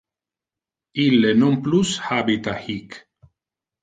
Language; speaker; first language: Interlingua; non-native, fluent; Italian